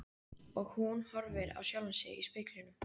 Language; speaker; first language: Icelandic; native; Icelandic